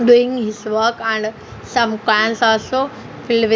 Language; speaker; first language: English; non-native, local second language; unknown